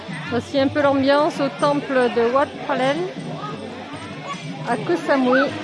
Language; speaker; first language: French; native; French